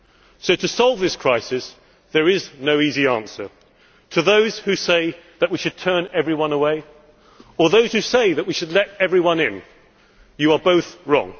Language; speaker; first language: English; native; English